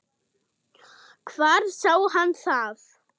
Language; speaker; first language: Icelandic; non-native, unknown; German